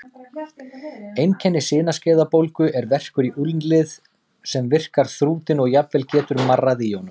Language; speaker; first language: Icelandic; native; Icelandic